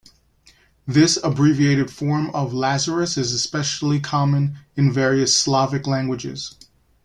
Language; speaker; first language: English; native; English